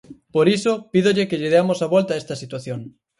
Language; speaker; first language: Galician; native; Galician